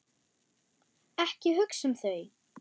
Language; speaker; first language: Icelandic; non-native, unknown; German